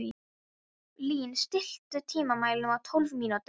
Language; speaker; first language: Icelandic; non-native, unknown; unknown